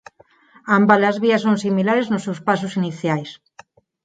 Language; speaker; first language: Galician; non-native, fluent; Spanish